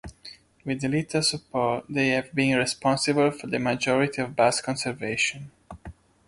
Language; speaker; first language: English; non-native, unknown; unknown